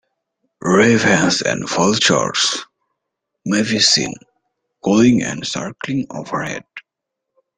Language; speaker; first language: English; native; English